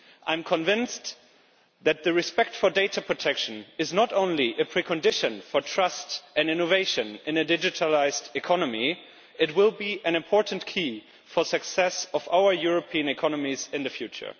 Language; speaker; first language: English; non-native, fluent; German